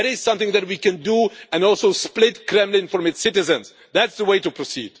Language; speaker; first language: English; non-native, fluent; Czech